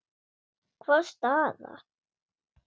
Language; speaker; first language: Icelandic; non-native, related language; Swedish